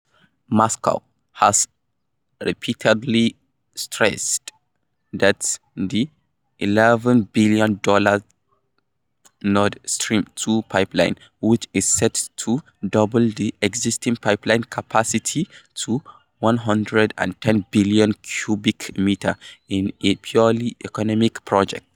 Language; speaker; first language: English; non-native, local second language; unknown